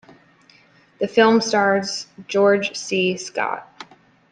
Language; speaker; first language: English; native; English